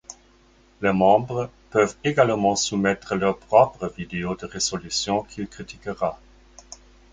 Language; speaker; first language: French; non-native, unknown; German